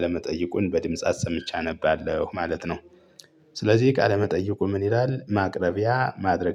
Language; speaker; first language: Amharic; native; Amharic